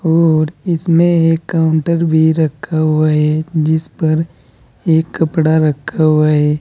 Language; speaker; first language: Hindi; native; Hindi